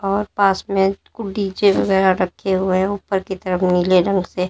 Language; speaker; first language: Hindi; native; Hindi